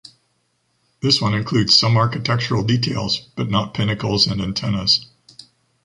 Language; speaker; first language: English; native; English